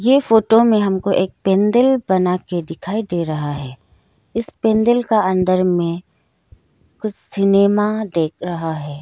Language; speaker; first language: Hindi; non-native, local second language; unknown